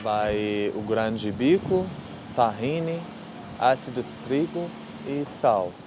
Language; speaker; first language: Portuguese; non-native, learner; Arabic